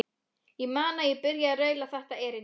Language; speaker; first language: Icelandic; non-native, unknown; Polish